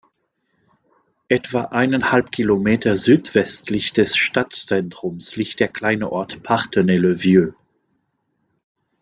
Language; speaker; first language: German; non-native, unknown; French